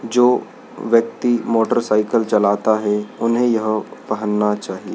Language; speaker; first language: Hindi; native; Hindi